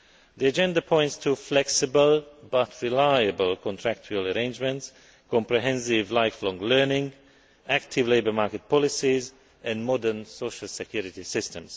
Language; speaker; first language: English; non-native, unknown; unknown